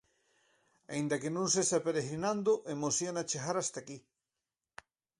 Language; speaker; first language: Galician; native; Galician